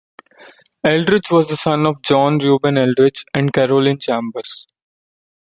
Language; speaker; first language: English; non-native, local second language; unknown